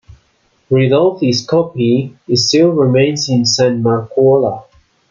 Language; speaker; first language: English; non-native, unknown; Spanish